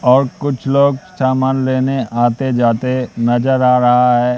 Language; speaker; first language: Hindi; native; Hindi